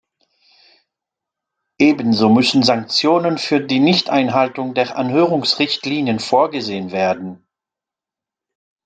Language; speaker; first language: German; non-native, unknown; French